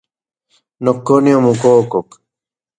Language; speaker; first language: Central Puebla Nahuatl; non-native, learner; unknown